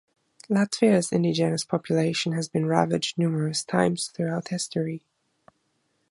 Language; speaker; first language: English; non-native, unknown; German